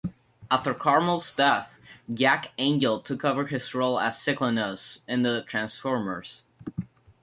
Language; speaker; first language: English; native; English